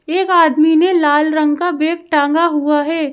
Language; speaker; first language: Hindi; native; Hindi